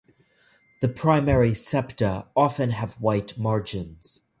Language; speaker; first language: English; native; English